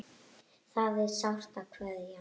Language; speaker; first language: Icelandic; native; Icelandic